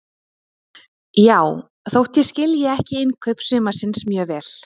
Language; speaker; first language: Icelandic; native; Icelandic